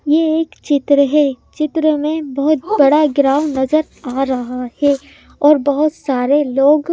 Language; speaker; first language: Hindi; native; Hindi